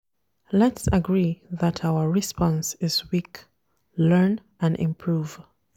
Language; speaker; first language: English; non-native, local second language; Hausa